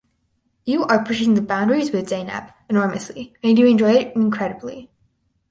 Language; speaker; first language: English; native; English